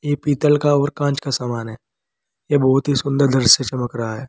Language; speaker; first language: Hindi; native; Hindi